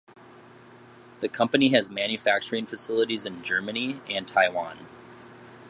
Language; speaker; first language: English; native; English